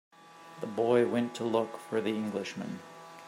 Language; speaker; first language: English; native; English